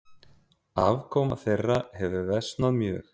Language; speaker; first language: Icelandic; native; Icelandic